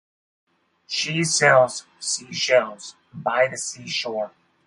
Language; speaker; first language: English; native; English